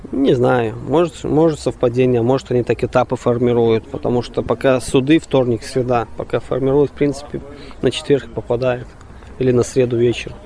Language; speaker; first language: Russian; native; Russian